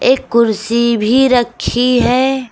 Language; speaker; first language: Hindi; native; Hindi